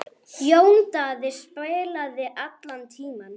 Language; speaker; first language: Icelandic; native; Icelandic